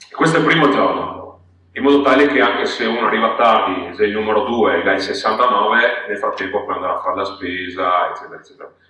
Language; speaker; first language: Italian; non-native, fluent; Polish